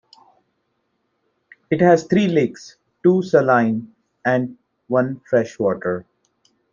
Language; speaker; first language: English; non-native, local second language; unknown